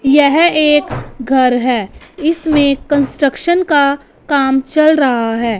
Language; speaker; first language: Hindi; non-native, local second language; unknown